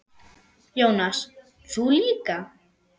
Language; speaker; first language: Icelandic; non-native, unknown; German